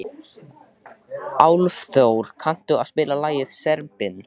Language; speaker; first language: Icelandic; native; Icelandic